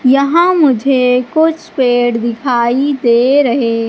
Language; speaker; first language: Hindi; native; Hindi